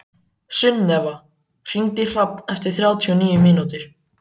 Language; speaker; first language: Icelandic; native; Icelandic